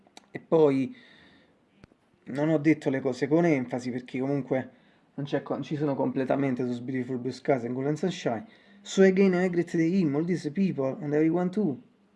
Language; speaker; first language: Italian; native; Italian